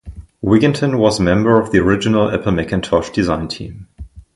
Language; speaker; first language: English; non-native, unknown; German